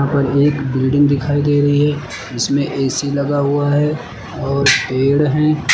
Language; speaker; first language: Hindi; native; Hindi